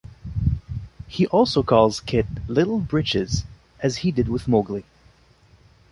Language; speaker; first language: English; non-native, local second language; French